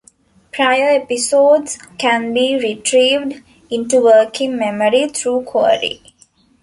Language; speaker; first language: English; non-native, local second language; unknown